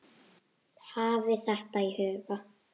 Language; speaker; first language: Icelandic; native; Icelandic